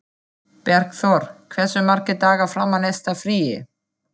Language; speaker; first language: Icelandic; non-native, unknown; German